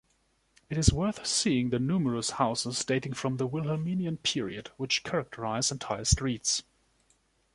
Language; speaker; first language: English; non-native, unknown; German